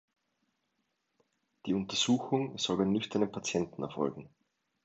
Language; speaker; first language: German; native; German